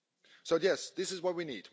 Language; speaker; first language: English; non-native, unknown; Dutch